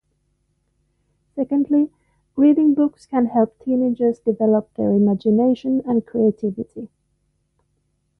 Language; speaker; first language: English; non-native, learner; Finnish